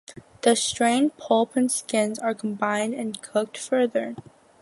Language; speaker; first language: English; native; English